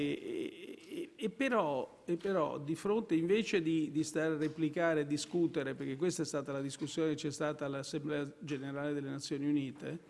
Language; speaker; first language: Italian; native; Italian